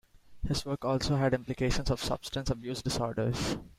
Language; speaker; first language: English; non-native, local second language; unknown